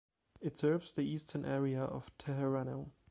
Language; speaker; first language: English; non-native, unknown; German